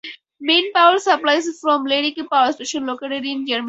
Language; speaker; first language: English; native; English